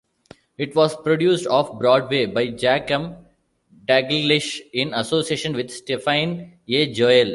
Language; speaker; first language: English; non-native, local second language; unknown